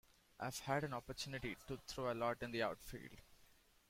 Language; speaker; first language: English; non-native, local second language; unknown